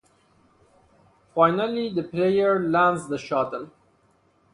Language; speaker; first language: English; non-native, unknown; Persian